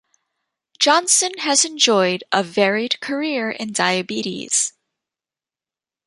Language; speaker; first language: English; native; English